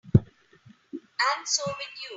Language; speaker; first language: English; non-native, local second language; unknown